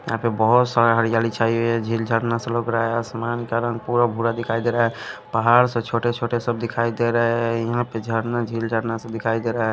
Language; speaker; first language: Hindi; non-native, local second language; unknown